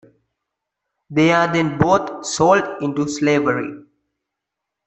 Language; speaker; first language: English; non-native, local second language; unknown